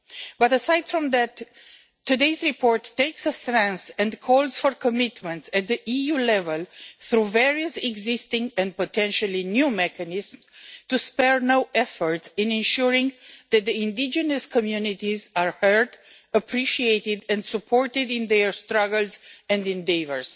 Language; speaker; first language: English; non-native, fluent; Romanian